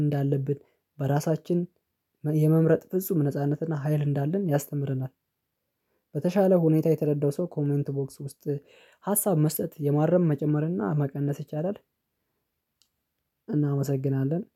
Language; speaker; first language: Amharic; non-native, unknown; Oromo